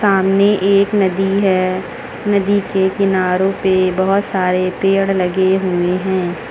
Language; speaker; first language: Hindi; native; Hindi